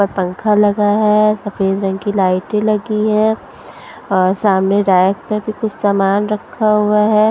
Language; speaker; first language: Hindi; non-native, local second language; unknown